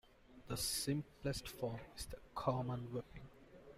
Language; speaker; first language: English; non-native, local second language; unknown